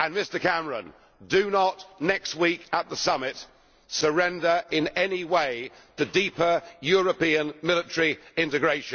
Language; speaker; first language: English; native; English